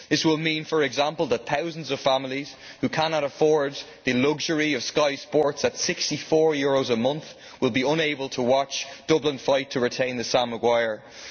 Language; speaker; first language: English; native; English